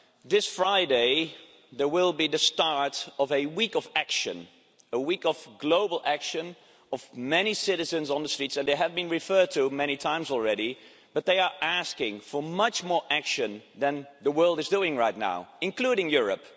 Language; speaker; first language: English; non-native, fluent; Dutch